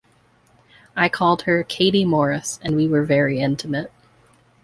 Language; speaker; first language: English; native; English